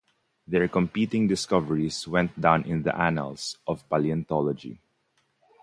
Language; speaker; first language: English; non-native, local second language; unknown